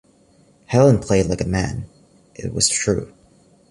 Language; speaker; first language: English; native; English